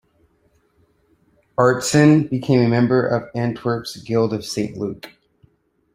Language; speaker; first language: English; native; English